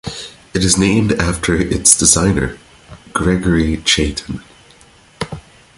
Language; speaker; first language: English; non-native, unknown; Portuguese